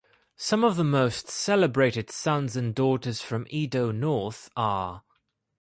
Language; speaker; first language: English; non-native, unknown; Greek